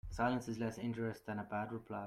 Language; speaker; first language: English; native; English